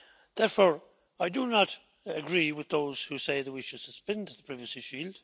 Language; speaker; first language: English; native; English